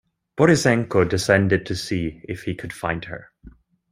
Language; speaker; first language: English; non-native, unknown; Swedish